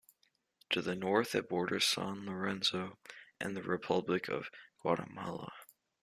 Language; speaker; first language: English; native; English